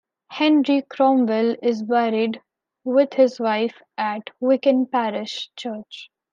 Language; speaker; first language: English; non-native, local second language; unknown